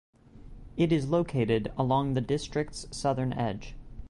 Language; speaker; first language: English; native; English